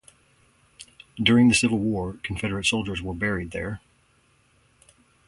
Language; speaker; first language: English; native; English